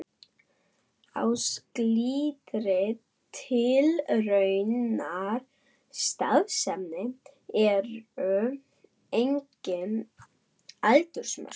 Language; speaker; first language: Icelandic; non-native, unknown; German